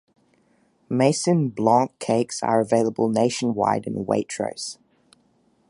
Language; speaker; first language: English; native; English